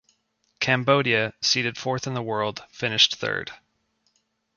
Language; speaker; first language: English; native; English